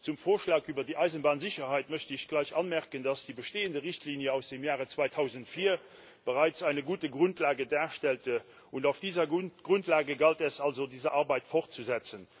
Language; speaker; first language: German; non-native, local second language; Luxembourgish